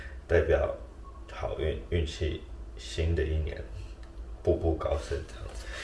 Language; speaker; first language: Chinese; native; Chinese